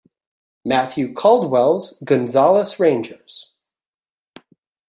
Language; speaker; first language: English; native; English